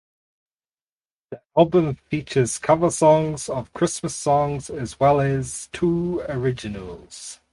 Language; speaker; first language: English; native; English